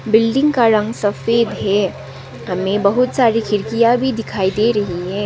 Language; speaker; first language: Hindi; non-native, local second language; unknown